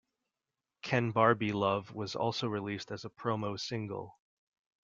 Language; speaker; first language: English; native; English